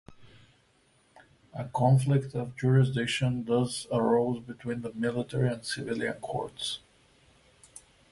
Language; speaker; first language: English; non-native, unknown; Bulgarian